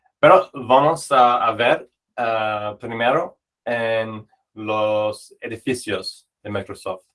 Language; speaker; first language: Spanish; non-native, fluent; English